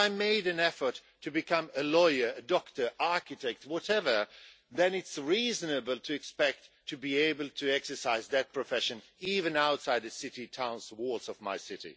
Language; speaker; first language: English; non-native, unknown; Swedish